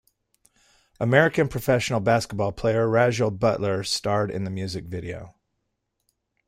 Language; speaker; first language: English; native; English